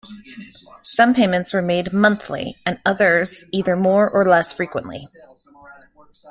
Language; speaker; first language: English; native; English